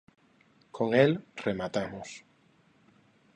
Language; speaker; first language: Galician; non-native, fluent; Spanish